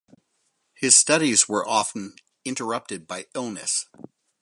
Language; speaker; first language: English; native; English